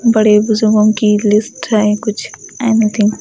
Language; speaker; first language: Hindi; native; Hindi